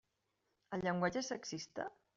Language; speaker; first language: Catalan; native; Catalan